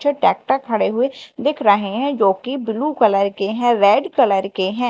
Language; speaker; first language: Hindi; native; Hindi